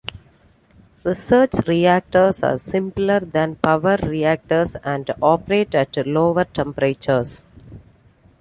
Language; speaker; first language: English; non-native, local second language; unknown